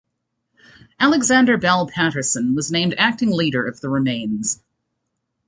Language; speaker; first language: English; native; English